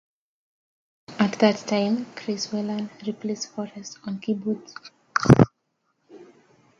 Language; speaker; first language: English; native; English